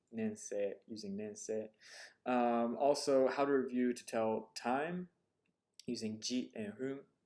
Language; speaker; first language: English; native; English